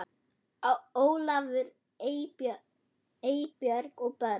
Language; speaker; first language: Icelandic; non-native, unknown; German